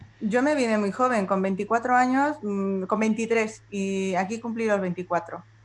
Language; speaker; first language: Spanish; native; Spanish